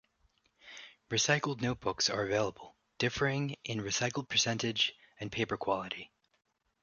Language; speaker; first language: English; native; English